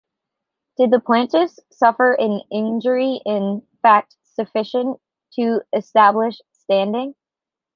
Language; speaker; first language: English; native; English